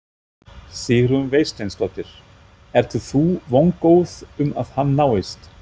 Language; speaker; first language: Icelandic; non-native, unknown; German